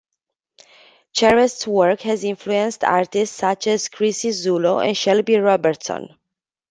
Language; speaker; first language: English; non-native, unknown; Romanian